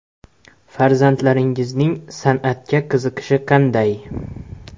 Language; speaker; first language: Uzbek; native; Uzbek